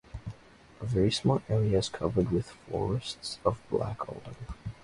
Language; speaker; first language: English; native; English